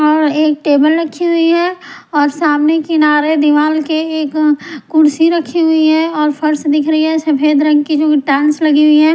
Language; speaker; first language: Hindi; non-native, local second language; Punjabi